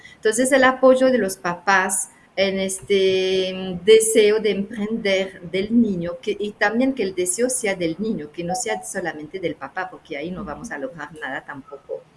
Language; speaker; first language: Spanish; non-native, fluent; French